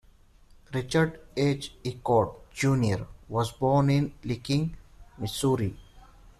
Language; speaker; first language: English; non-native, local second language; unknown